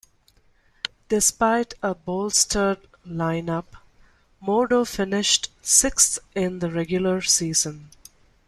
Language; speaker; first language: English; non-native, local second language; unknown